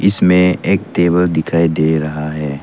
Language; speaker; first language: Hindi; non-native, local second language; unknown